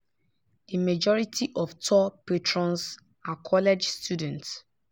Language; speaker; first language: English; non-native, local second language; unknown